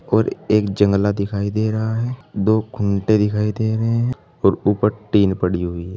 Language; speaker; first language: Hindi; native; Hindi